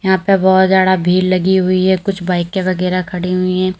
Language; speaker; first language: Hindi; native; Hindi